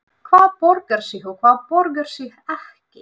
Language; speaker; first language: Icelandic; non-native, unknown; Russian